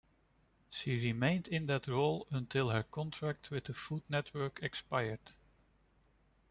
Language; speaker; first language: English; non-native, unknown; Dutch